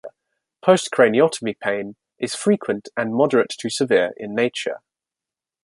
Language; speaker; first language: English; native; English